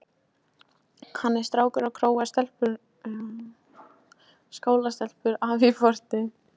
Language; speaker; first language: Icelandic; non-native, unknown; Polish